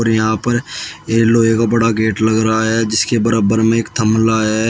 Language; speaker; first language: Hindi; native; Hindi